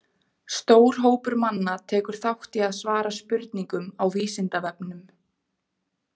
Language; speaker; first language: Icelandic; native; Icelandic